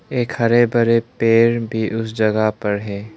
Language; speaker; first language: Hindi; non-native, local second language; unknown